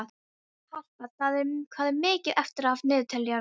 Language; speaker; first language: Icelandic; non-native, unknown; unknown